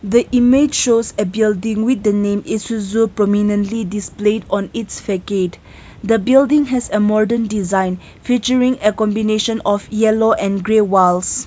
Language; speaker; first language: English; non-native, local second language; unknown